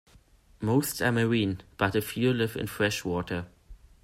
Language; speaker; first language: English; non-native, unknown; German